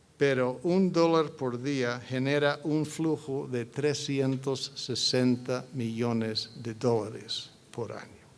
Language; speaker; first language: Spanish; non-native, fluent; English